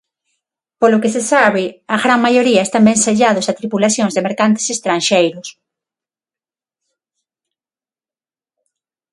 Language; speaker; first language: Galician; non-native, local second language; Spanish